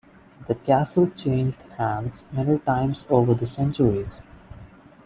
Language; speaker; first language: English; non-native, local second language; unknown